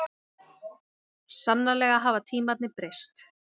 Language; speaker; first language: Icelandic; native; Icelandic